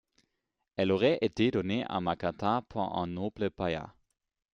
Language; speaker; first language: French; non-native, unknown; German